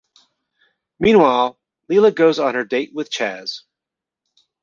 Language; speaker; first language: English; native; English